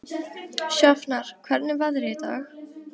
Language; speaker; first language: Icelandic; native; Icelandic